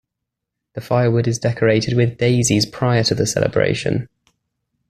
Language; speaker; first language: English; native; English